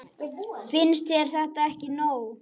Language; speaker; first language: Icelandic; native; Icelandic